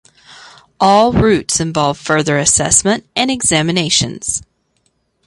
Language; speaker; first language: English; native; English